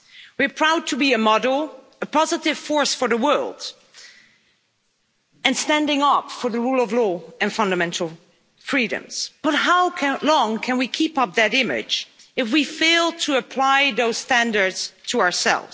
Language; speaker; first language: English; non-native, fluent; Dutch